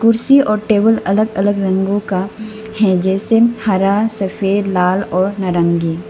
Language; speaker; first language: Hindi; non-native, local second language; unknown